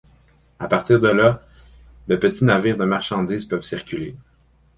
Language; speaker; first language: French; native; French